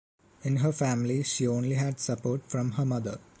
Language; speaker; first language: English; non-native, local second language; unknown